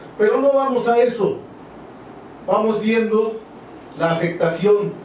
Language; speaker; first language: Spanish; non-native, local second language; Huastec